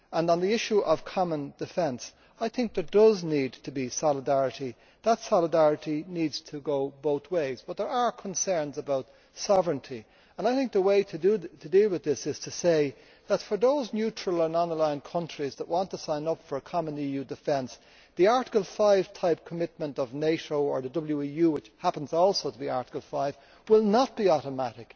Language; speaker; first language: English; native; English